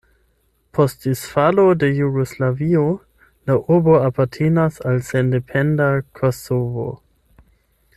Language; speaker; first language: Esperanto; non-native, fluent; German